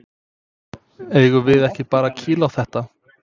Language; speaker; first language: Icelandic; non-native, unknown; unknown